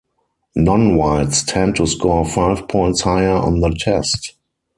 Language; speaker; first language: English; non-native, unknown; German